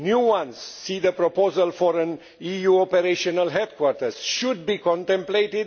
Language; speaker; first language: English; non-native, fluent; Romanian